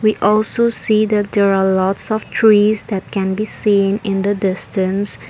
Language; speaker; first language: English; non-native, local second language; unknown